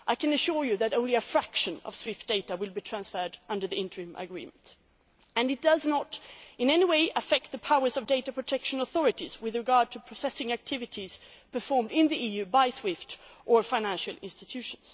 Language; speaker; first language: English; non-native, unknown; Swedish